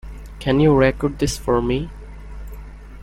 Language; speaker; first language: English; non-native, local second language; Bangla